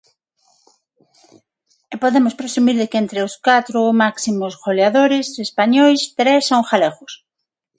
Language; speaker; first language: Galician; non-native, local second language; Spanish